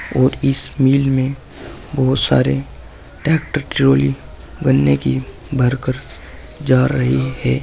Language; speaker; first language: Hindi; native; Hindi